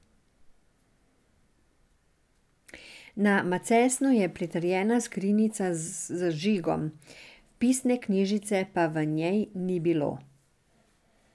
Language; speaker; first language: Slovenian; non-native, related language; Serbian